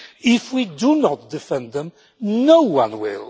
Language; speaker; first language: English; non-native, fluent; Polish